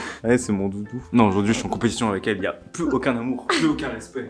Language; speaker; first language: French; native; French